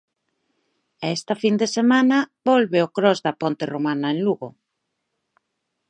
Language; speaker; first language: Galician; native; Galician